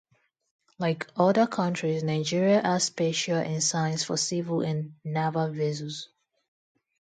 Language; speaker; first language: English; non-native, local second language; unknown